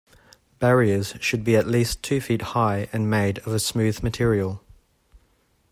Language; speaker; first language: English; native; English